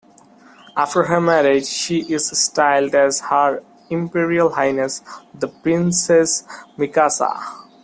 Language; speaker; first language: English; non-native, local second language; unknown